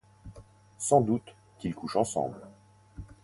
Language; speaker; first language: French; native; French